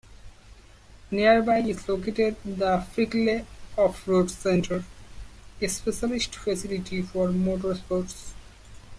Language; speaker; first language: English; non-native, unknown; Bangla